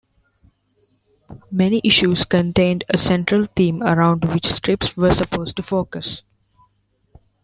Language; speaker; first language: English; non-native, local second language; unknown